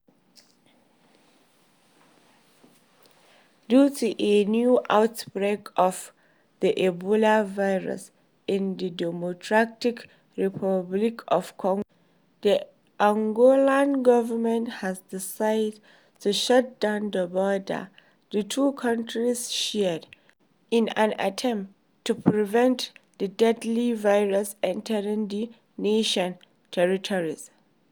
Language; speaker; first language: English; non-native, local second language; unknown